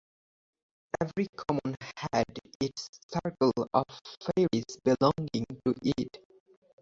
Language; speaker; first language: English; non-native, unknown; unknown